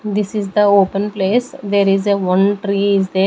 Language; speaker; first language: English; non-native, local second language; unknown